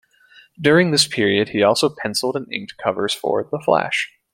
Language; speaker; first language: English; native; English